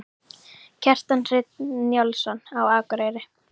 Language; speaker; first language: Icelandic; native; Icelandic